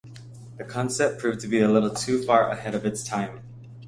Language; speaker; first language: English; native; English